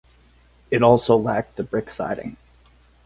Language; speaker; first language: English; native; English